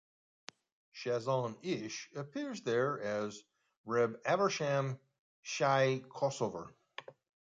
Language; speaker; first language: English; native; English